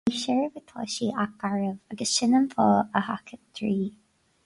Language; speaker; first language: Irish; non-native, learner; English